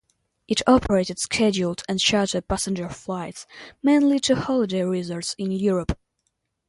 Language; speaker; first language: English; non-native, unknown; Russian